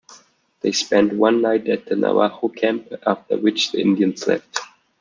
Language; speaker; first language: English; non-native, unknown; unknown